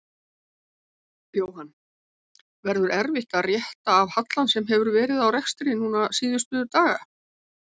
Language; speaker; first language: Icelandic; native; Icelandic